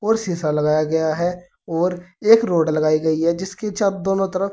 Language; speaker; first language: Hindi; native; Hindi